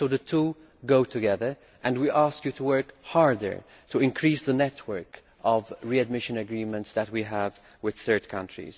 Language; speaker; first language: English; non-native, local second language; Maltese